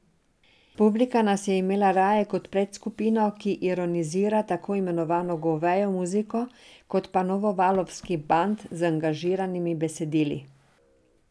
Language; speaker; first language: Slovenian; non-native, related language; Serbian